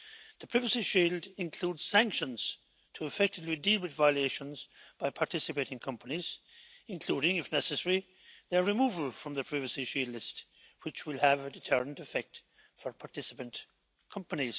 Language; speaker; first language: English; native; English